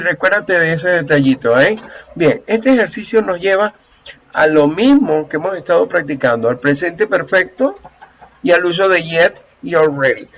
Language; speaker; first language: Spanish; native; Spanish